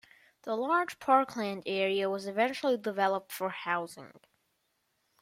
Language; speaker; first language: English; non-native, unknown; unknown